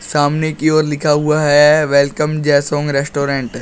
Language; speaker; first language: Hindi; native; Hindi